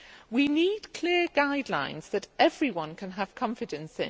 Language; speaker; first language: English; native; English